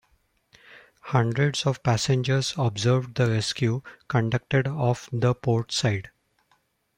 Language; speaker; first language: English; non-native, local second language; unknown